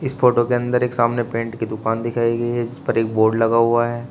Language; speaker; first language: Hindi; native; Hindi